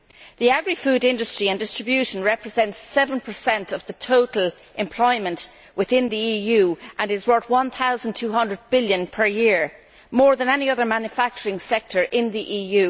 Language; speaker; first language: English; native; English